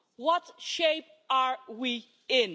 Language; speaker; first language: English; non-native, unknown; Dutch